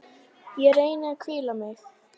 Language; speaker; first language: Icelandic; native; Icelandic